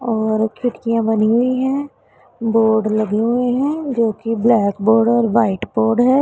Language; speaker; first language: Hindi; non-native, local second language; Punjabi